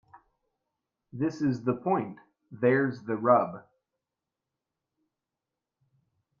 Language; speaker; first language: English; native; English